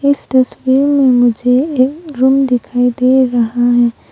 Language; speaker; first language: Hindi; early bilingual, other home language; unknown